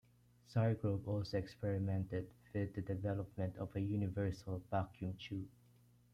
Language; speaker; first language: English; non-native, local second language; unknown